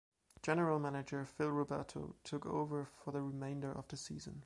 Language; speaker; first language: English; non-native, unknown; German